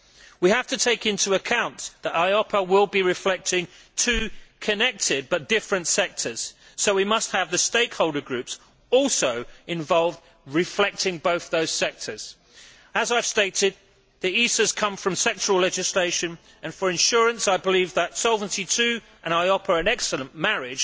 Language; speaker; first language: English; native; English